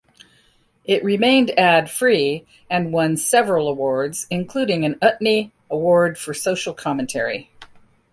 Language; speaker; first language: English; native; English